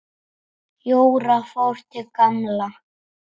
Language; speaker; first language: Icelandic; native; Icelandic